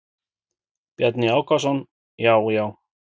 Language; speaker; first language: Icelandic; native; Icelandic